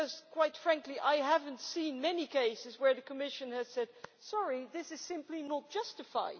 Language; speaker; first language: English; non-native, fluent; Dutch